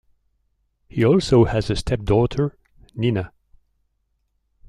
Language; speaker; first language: English; non-native, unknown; French